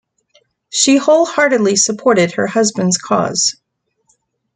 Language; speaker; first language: English; native; English